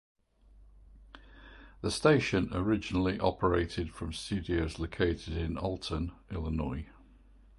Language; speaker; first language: English; native; English